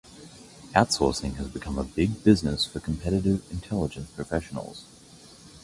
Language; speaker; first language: English; native; English